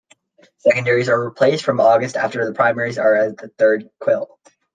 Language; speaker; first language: English; native; English